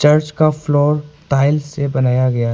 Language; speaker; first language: Hindi; non-native, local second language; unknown